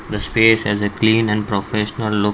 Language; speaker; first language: English; non-native, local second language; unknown